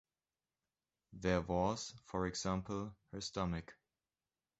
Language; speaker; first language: English; non-native, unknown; German